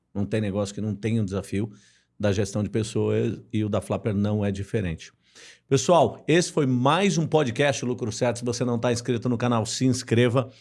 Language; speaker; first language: Portuguese; native; Portuguese